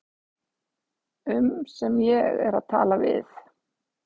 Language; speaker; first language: Icelandic; native; Icelandic